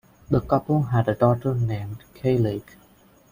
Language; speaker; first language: English; non-native, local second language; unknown